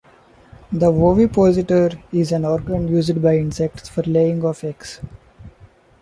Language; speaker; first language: English; non-native, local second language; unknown